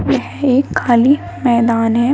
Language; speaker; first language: Hindi; native; Hindi